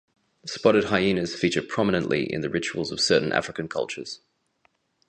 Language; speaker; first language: English; native; English